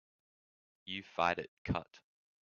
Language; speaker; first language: English; native; English